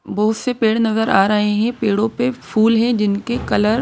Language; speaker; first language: Hindi; native; Hindi